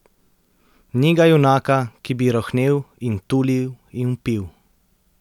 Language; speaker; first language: Slovenian; native; Slovenian